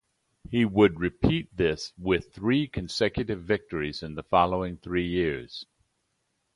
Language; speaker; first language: English; native; English